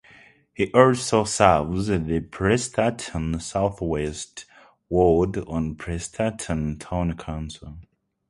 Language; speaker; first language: English; non-native, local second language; Kinyarwanda